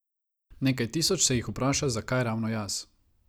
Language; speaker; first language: Slovenian; non-native, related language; Croatian